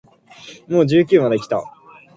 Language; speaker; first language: English; native; English